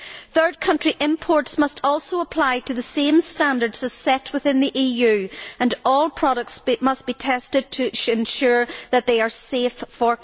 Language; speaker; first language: English; native; English